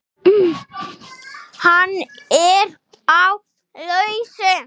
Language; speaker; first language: Icelandic; non-native, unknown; English